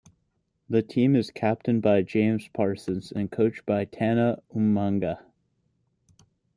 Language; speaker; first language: English; native; English